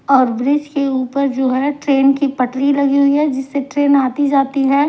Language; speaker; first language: Hindi; non-native, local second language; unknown